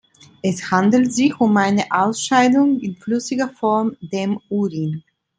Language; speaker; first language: German; non-native, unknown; Italian